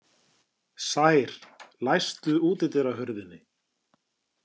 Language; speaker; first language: Icelandic; native; Icelandic